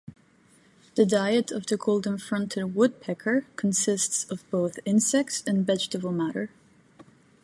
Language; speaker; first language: English; native; English